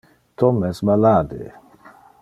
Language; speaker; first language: Interlingua; non-native, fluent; Dutch